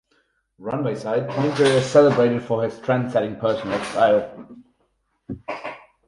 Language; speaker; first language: English; non-native, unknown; German